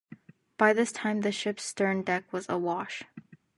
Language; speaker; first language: English; native; English